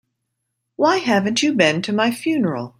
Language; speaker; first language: English; native; English